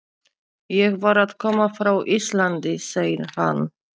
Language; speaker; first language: Icelandic; non-native, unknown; Polish